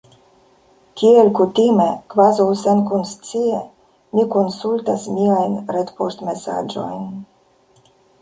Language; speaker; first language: Esperanto; non-native, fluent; Russian